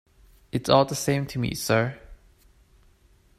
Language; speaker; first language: English; non-native, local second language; Cantonese